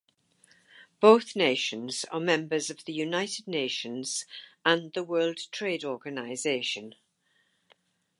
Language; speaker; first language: English; native; English